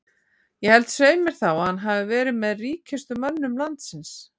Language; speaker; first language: Icelandic; native; Icelandic